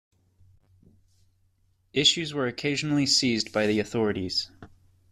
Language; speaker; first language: English; native; English